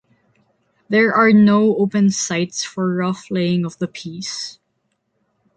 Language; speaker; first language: English; non-native, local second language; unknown